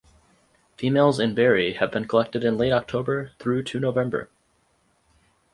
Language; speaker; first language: English; native; English